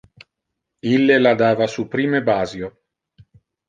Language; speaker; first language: Interlingua; non-native, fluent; Italian